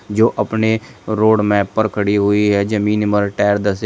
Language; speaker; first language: Hindi; native; Hindi